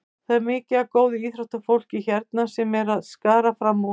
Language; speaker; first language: Icelandic; native; Icelandic